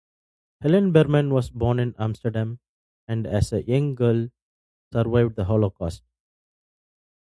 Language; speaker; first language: English; non-native, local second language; Tamil